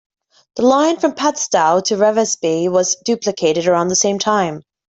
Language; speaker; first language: English; native; English